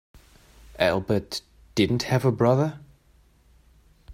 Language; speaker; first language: English; non-native, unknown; German